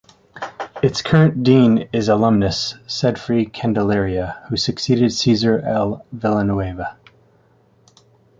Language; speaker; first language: English; native; English